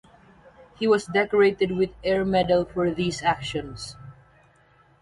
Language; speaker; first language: English; non-native, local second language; Waray